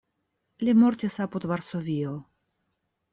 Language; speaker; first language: Esperanto; non-native, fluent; Russian